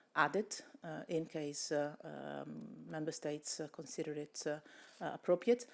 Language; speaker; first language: English; non-native, fluent; Italian